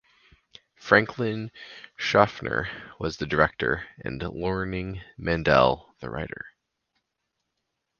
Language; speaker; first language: English; native; English